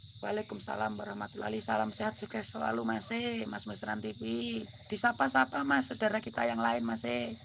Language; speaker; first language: Indonesian; non-native, local second language; Javanese